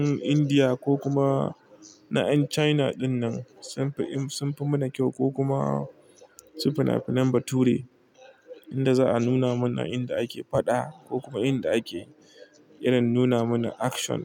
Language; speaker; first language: Hausa; non-native, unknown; Igbo